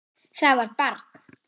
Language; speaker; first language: Icelandic; non-native, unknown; German